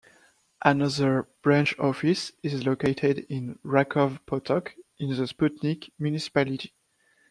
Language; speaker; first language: English; non-native, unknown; French